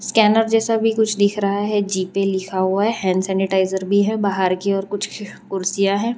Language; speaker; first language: Hindi; non-native, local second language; Gujarati